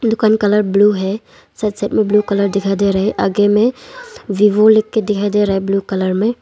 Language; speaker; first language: Hindi; non-native, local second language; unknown